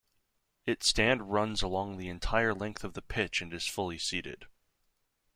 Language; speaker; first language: English; native; English